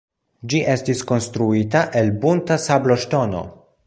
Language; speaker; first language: Esperanto; non-native, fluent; Polish